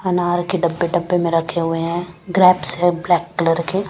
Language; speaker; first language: Hindi; non-native, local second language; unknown